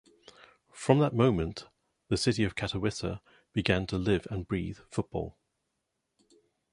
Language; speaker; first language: English; native; English